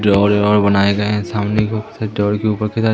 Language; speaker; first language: Hindi; native; Hindi